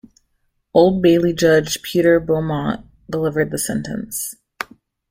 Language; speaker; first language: English; native; English